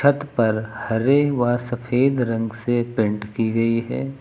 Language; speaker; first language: Hindi; native; Hindi